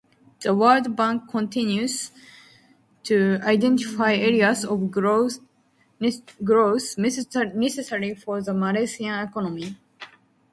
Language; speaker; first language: English; non-native, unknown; Japanese